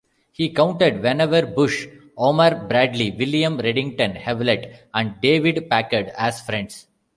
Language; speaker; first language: English; non-native, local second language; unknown